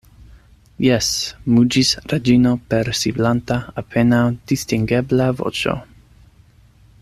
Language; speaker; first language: Esperanto; non-native, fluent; English